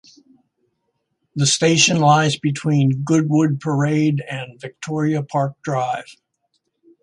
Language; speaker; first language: English; native; English